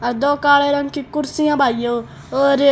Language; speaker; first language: Hindi; native; Hindi